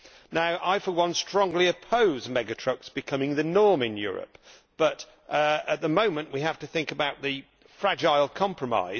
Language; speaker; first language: English; native; English